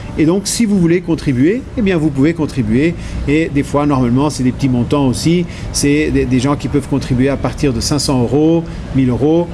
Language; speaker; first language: French; non-native, fluent; Portuguese